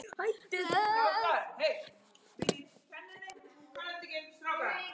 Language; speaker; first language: Icelandic; native; Icelandic